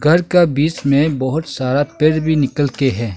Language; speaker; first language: Hindi; non-native, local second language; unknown